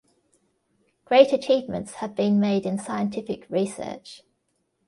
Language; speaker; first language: English; native; English